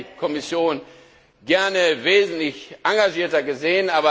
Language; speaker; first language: German; non-native, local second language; Luxembourgish